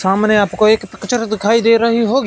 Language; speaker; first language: Hindi; non-native, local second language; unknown